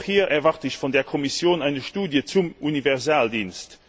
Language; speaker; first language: German; non-native, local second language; Luxembourgish